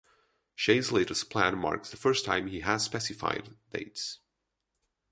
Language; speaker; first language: English; non-native, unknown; Portuguese